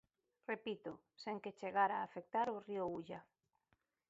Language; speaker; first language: Galician; native; Galician